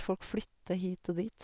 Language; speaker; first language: Norwegian; native; Norwegian